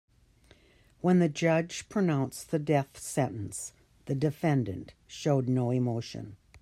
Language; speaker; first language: English; native; English